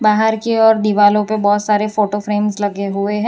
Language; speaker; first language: Hindi; non-native, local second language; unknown